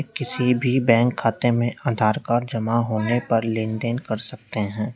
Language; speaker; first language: Hindi; native; Hindi